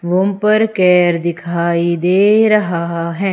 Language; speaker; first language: Hindi; native; Hindi